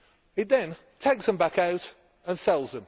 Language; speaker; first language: English; native; English